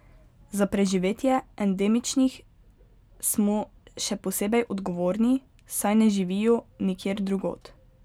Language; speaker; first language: Slovenian; native; Slovenian